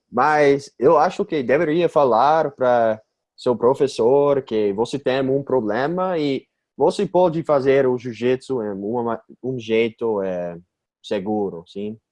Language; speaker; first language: Portuguese; non-native, learner; English